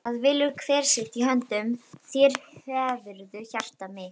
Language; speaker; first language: Icelandic; native; Icelandic